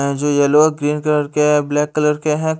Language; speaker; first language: Hindi; native; Hindi